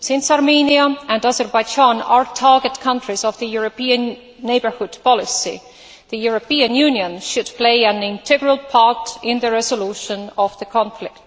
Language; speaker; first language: English; non-native, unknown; Estonian